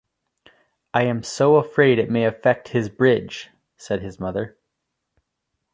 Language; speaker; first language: English; native; English